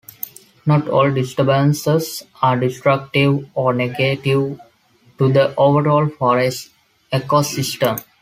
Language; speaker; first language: English; non-native, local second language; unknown